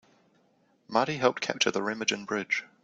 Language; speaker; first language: English; native; English